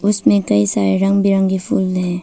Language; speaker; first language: Hindi; non-native, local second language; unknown